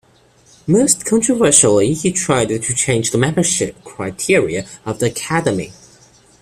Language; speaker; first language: English; non-native, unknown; Chinese